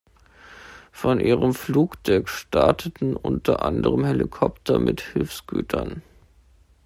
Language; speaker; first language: German; native; German